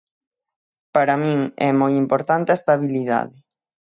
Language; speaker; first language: Galician; native; Galician